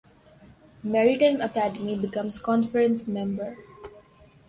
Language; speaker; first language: English; non-native, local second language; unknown